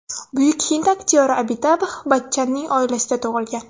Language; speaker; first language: Uzbek; non-native, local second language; Russian